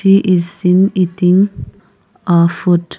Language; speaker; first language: English; non-native, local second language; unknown